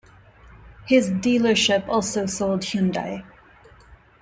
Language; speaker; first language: English; non-native, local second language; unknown